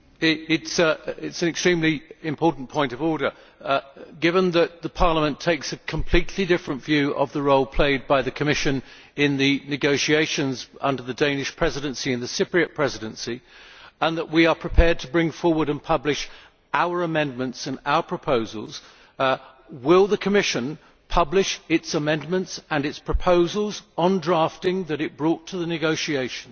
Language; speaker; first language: English; native; English